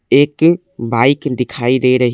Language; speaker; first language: Hindi; non-native, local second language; Assamese